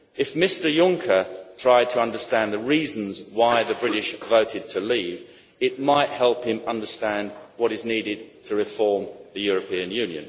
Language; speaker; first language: English; native; English